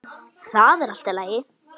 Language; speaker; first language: Icelandic; native; Icelandic